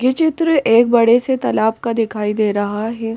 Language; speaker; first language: Hindi; native; Hindi